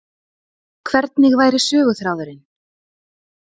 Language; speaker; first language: Icelandic; native; Icelandic